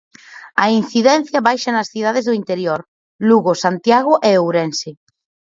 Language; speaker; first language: Galician; native; Galician